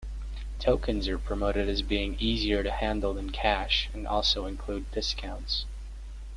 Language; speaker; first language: English; native; English